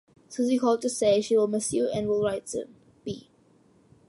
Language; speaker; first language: English; early bilingual, other home language; Malayalam